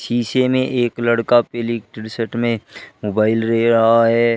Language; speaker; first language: Hindi; native; Hindi